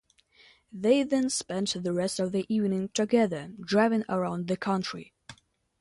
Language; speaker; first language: English; non-native, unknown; Russian